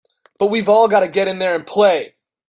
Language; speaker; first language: English; native; English